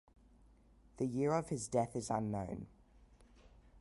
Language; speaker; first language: English; native; English